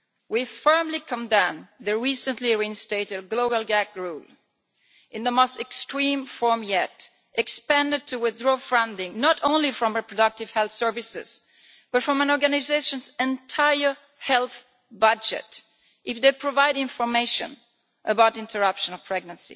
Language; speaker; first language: English; non-native, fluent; Italian